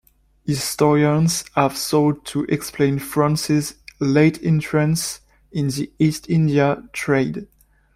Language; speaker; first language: English; non-native, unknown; French